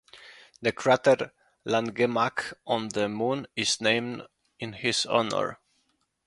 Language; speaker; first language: English; non-native, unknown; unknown